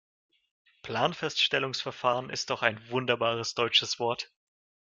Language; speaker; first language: German; non-native, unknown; Russian